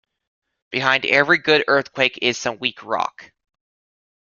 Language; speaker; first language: English; native; English